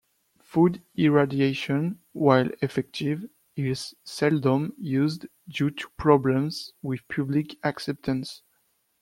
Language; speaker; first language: English; non-native, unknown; French